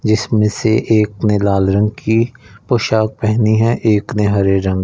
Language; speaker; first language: Hindi; non-native, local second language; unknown